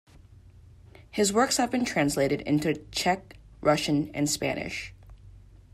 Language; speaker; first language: English; native; English